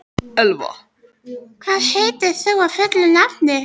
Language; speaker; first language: Icelandic; native; Icelandic